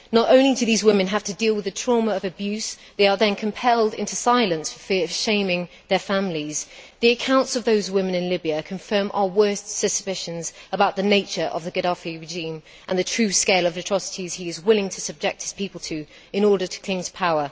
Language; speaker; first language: English; native; English